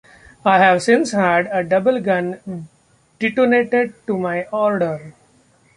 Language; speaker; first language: English; non-native, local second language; Marathi